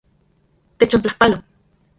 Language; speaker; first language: Central Puebla Nahuatl; non-native, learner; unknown